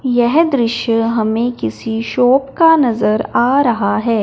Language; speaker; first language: Hindi; non-native, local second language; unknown